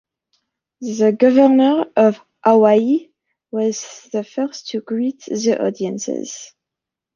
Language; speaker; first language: English; native; English